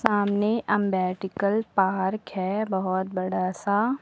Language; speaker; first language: Hindi; native; Hindi